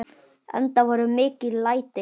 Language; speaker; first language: Icelandic; native; Icelandic